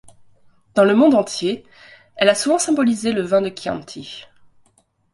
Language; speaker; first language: French; non-native, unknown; English